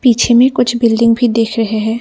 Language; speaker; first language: Hindi; non-native, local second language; Assamese